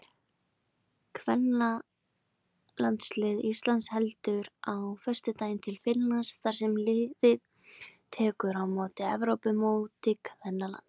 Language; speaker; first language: Icelandic; native; Icelandic